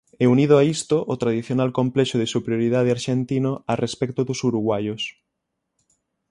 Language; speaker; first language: Galician; native; Galician